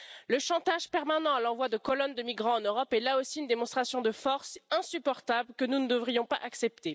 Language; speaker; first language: French; native; French